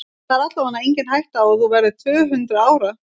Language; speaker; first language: Icelandic; native; Icelandic